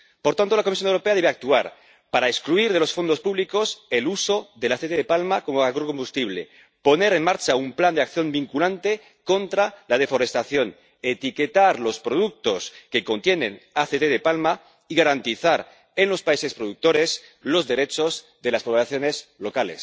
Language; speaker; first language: Spanish; native; Spanish